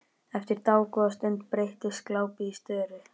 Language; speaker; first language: Icelandic; native; Icelandic